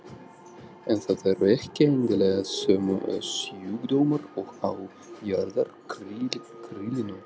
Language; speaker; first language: Icelandic; non-native, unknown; Russian